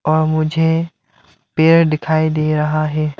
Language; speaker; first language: Hindi; non-native, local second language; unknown